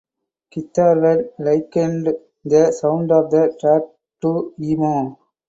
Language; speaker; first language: English; non-native, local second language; Tamil